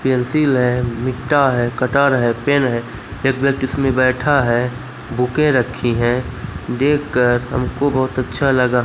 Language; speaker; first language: Hindi; native; Hindi